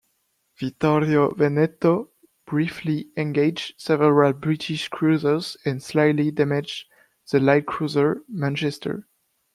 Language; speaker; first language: English; non-native, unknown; French